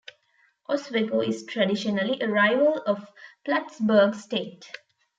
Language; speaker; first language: English; non-native, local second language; Tamil